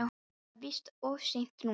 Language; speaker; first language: Icelandic; non-native, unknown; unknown